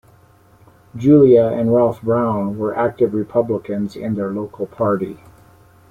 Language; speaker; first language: English; native; English